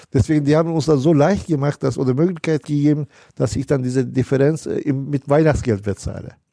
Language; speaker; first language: German; non-native, fluent; Turkish